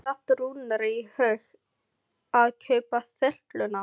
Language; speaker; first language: Icelandic; non-native, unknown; Filipino